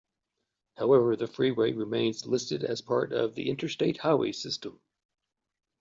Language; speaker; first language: English; native; English